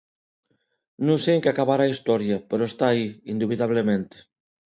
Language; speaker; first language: Galician; non-native, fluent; Spanish